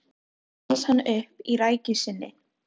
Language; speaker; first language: Icelandic; non-native, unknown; Filipino